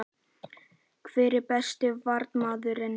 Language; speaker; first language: Icelandic; native; Icelandic